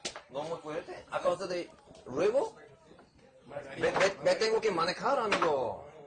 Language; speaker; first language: Spanish; non-native, learner; Korean